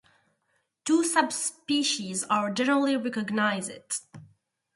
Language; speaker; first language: English; non-native, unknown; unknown